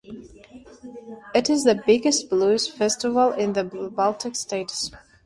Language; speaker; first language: English; non-native, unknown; Turkmen